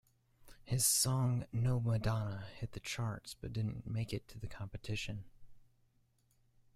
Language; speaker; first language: English; native; English